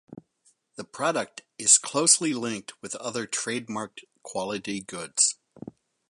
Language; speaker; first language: English; native; English